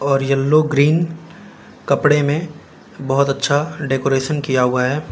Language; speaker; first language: Hindi; non-native, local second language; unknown